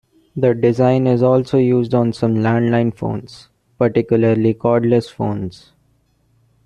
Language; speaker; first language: English; non-native, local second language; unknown